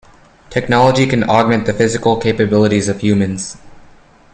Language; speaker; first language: English; native; English